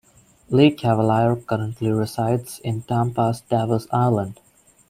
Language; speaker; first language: English; non-native, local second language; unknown